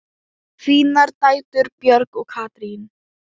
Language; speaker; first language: Icelandic; non-native, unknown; Thai